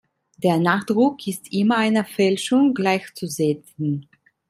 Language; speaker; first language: German; non-native, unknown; Italian